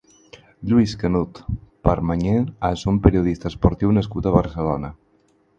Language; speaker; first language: Catalan; non-native, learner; Spanish